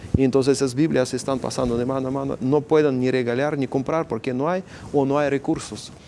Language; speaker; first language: Spanish; non-native, fluent; Ukrainian